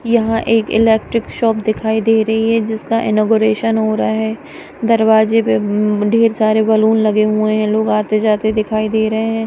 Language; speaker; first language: Hindi; non-native, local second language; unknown